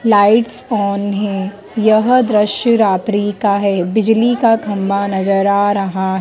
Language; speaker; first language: Hindi; native; Hindi